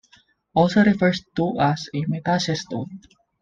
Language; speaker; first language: English; non-native, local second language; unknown